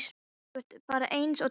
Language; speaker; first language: Icelandic; non-native, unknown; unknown